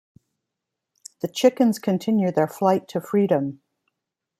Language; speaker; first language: English; native; English